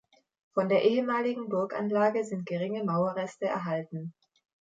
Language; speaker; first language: German; native; German